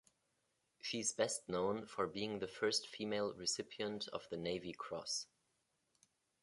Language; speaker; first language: English; non-native, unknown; German